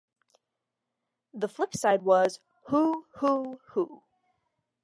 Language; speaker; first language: English; native; English